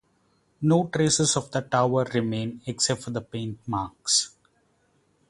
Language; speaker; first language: English; non-native, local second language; Kannada